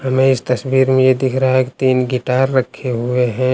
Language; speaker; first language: Hindi; native; Hindi